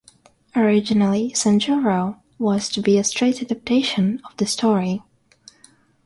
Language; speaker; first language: English; non-native, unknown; Russian